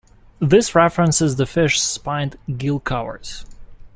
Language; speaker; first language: English; non-native, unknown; Russian